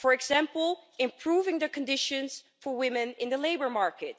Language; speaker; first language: English; non-native, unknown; Dutch